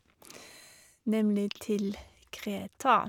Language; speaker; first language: Norwegian; non-native, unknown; German